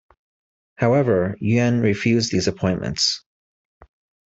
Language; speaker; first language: English; native; English